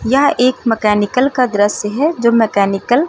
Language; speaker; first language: Hindi; native; Hindi